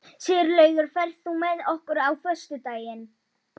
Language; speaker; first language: Icelandic; non-native, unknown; Polish